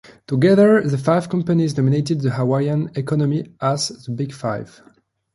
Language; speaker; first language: English; non-native, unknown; French